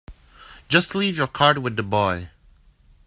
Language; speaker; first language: English; native; English